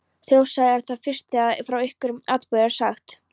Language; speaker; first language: Icelandic; non-native, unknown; Polish